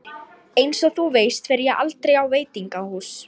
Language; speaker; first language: Icelandic; non-native, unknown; Lithuanian